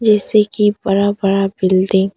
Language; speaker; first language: Hindi; early bilingual, other home language; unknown